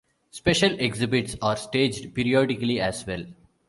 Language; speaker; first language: English; non-native, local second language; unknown